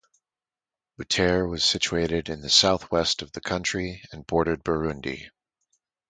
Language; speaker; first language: English; native; English